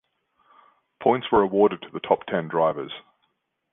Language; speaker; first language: English; native; English